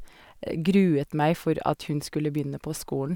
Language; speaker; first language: Norwegian; non-native, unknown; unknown